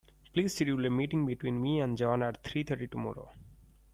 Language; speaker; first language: English; non-native, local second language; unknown